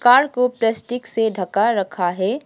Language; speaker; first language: Hindi; non-native, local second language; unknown